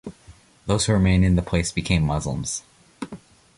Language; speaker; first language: English; native; English